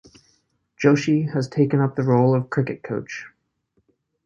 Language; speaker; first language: English; native; English